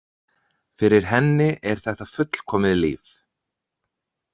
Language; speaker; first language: Icelandic; native; Icelandic